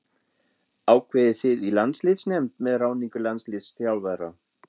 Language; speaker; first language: Icelandic; non-native, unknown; German